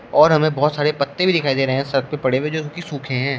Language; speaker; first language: Hindi; native; Hindi